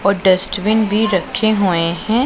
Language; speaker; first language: Hindi; non-native, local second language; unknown